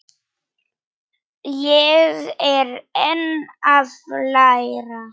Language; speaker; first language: Icelandic; non-native, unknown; Polish